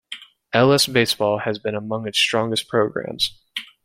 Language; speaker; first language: English; native; English